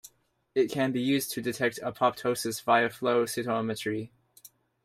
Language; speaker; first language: English; native; English